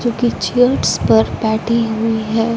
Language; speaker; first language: Hindi; non-native, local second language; Punjabi